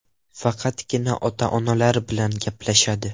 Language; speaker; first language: Uzbek; non-native, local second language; Russian